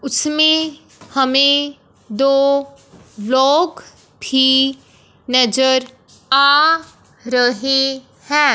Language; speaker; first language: Hindi; non-native, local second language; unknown